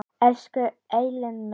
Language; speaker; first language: Icelandic; native; Icelandic